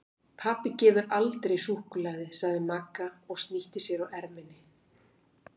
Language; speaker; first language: Icelandic; native; Icelandic